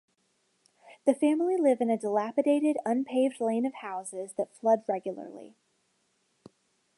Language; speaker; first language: English; native; English